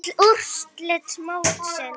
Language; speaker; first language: Icelandic; native; Icelandic